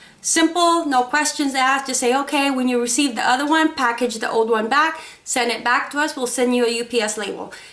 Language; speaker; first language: English; non-native, local second language; Filipino